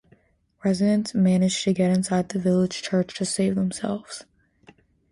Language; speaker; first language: English; native; English